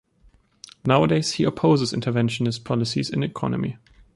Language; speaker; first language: English; non-native, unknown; German